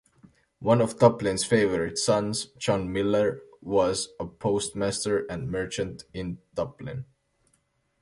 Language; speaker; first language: English; non-native, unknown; Estonian